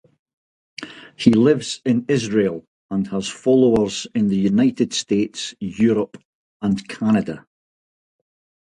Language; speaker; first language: English; native; English